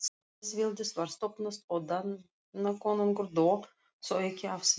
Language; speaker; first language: Icelandic; non-native, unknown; Russian